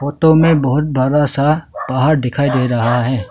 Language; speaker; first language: Hindi; non-native, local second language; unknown